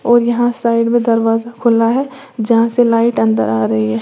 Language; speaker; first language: Hindi; native; Hindi